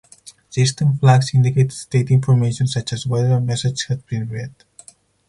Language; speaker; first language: English; non-native, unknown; Spanish